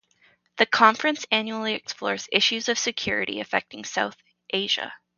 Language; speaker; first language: English; native; English